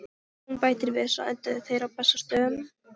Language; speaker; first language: Icelandic; non-native, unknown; Polish